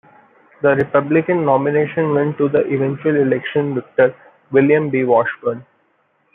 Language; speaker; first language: English; non-native, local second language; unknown